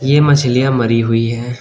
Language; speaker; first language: Hindi; native; Hindi